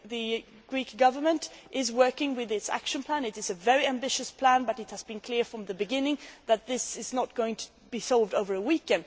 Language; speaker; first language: English; non-native, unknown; Swedish